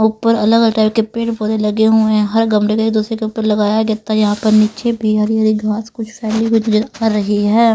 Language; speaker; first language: Hindi; non-native, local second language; Punjabi